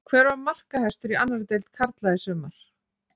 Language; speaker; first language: Icelandic; native; Icelandic